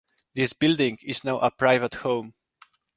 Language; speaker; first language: English; non-native, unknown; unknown